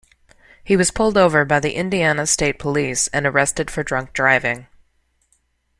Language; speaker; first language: English; native; English